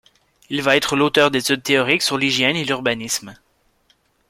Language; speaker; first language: French; native; French